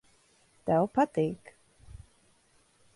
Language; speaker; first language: Latvian; early bilingual, heritage; Latvian